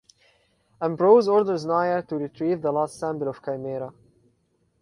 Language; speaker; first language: English; non-native, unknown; Arabic